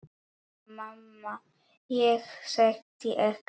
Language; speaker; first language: Icelandic; non-native, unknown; Polish